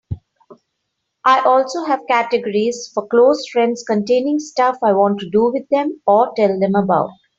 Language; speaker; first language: English; non-native, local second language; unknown